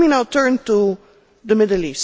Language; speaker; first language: English; non-native, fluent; Dutch